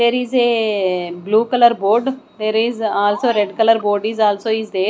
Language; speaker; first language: English; non-native, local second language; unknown